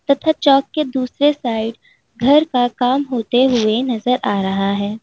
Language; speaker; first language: Hindi; native; Hindi